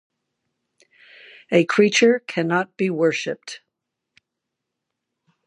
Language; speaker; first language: English; native; English